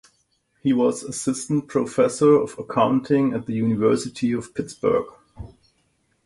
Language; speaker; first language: English; non-native, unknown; German